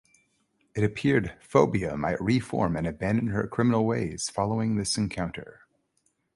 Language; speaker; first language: English; native; English